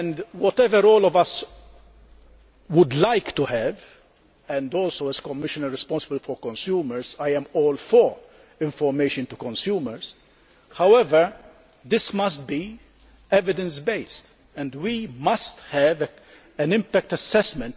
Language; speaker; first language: English; non-native, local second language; Maltese